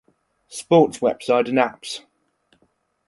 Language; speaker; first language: English; non-native, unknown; German